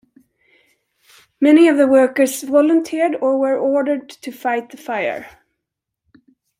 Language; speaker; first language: English; non-native, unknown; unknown